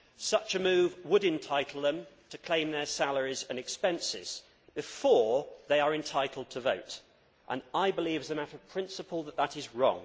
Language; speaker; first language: English; native; English